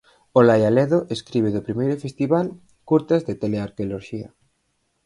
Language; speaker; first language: Galician; native; Galician